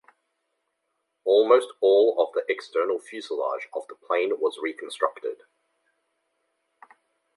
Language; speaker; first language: English; native; English